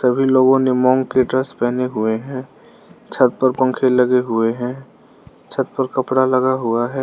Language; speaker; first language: Hindi; non-native, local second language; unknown